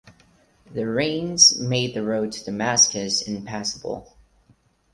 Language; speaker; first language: English; non-native, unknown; Portuguese